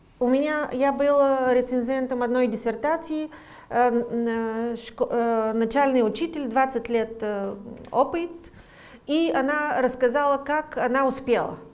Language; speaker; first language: Russian; non-native, fluent; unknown